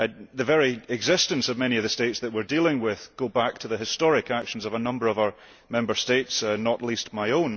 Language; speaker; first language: English; early bilingual, heritage; English